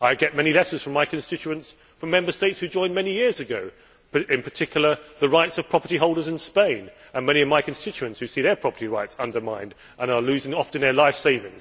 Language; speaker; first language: English; native; English